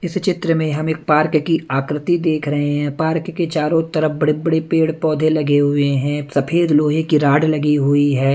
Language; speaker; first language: Hindi; non-native, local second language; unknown